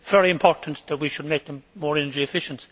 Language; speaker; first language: English; native; English